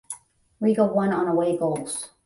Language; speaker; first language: English; native; English